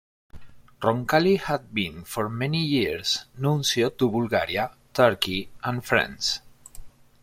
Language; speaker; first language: English; non-native, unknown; Spanish